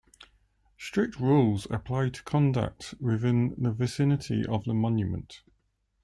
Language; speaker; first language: English; native; English